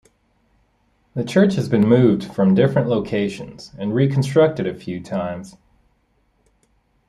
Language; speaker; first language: English; native; English